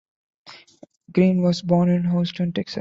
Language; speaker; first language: English; non-native, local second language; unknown